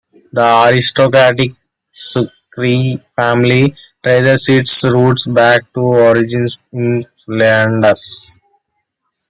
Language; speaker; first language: English; non-native, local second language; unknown